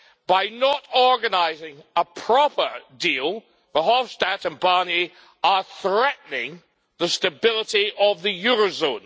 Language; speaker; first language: English; native; English